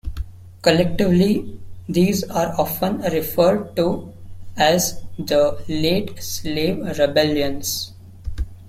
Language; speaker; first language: English; non-native, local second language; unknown